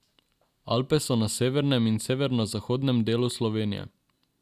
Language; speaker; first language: Slovenian; non-native, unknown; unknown